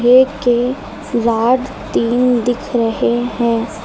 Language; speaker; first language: Hindi; native; Hindi